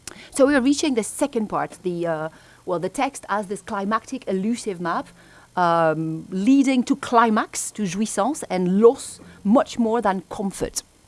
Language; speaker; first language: English; non-native, fluent; French